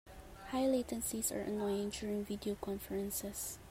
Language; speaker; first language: English; non-native, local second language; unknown